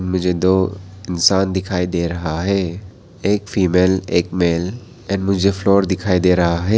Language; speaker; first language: Hindi; non-native, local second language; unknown